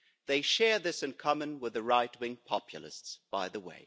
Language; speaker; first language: English; non-native, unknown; German